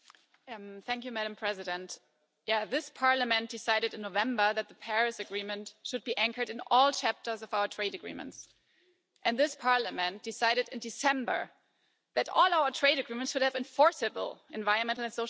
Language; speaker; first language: English; non-native, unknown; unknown